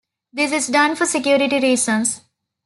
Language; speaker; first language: English; non-native, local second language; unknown